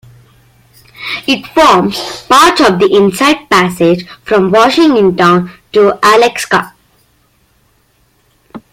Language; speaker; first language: English; non-native, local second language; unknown